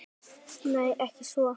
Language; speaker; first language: Icelandic; native; Icelandic